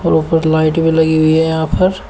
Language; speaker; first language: Hindi; native; Hindi